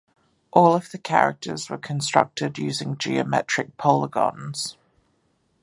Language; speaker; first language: English; native; English